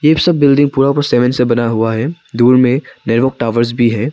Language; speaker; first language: Hindi; non-native, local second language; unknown